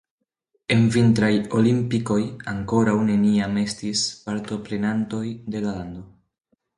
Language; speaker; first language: Esperanto; non-native, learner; Spanish